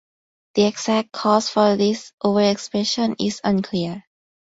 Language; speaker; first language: English; non-native, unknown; Thai